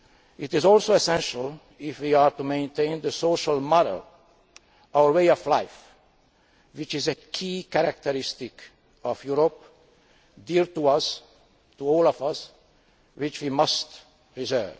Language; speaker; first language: English; non-native, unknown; Hungarian